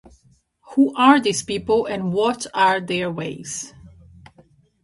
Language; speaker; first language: English; non-native, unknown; Portuguese